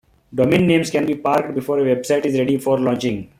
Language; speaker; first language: English; non-native, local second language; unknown